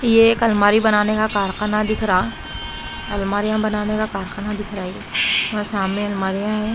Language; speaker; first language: Hindi; non-native, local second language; Punjabi